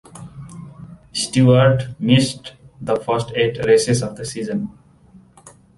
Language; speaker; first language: English; non-native, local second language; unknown